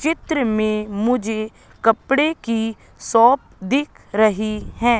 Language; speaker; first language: Hindi; native; Hindi